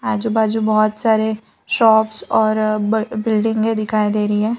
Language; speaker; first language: Hindi; non-native, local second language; Gujarati